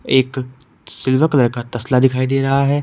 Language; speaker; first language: Hindi; native; Hindi